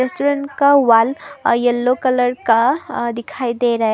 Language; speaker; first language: Hindi; non-native, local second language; Assamese